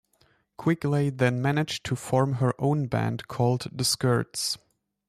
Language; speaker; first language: English; non-native, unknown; German